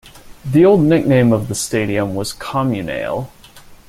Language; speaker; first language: English; native; English